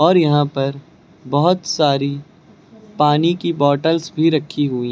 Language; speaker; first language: Hindi; native; Hindi